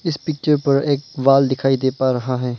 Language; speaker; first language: Hindi; non-native, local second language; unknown